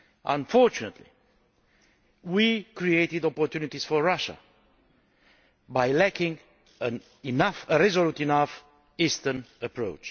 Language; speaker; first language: English; non-native, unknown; Romanian